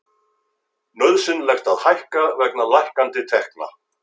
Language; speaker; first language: Icelandic; native; Icelandic